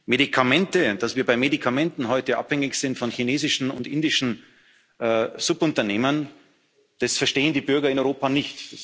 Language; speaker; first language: German; native; German